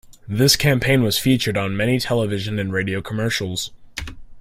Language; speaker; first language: English; native; English